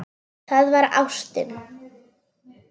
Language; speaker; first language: Icelandic; non-native, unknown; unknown